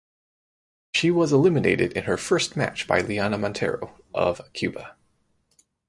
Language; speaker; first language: English; native; English